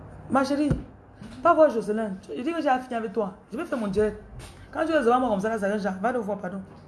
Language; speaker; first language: French; non-native, local second language; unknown